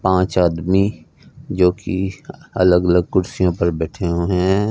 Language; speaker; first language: Hindi; non-native, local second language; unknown